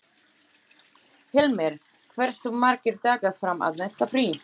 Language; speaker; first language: Icelandic; non-native, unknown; Slovak